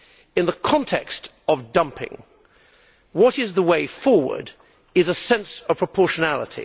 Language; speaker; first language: English; native; English